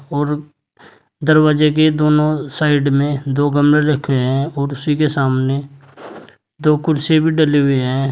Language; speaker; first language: Hindi; native; Hindi